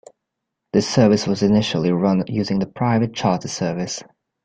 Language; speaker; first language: English; native; English